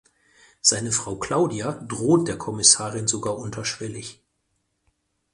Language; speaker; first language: German; native; German